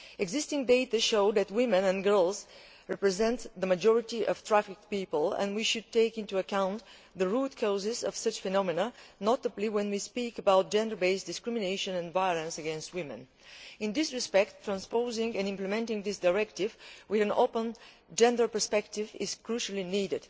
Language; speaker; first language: English; non-native, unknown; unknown